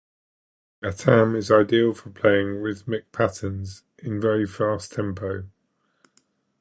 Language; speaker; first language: English; native; English